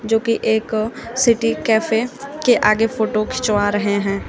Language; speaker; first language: Hindi; native; Hindi